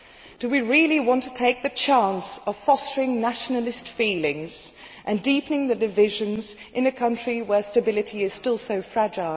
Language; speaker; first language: English; non-native, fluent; Dutch